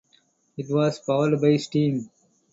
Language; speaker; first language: English; non-native, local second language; Tamil